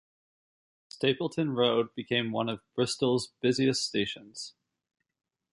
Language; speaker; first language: English; native; English